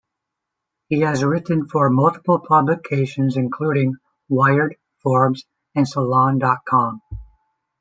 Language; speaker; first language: English; native; English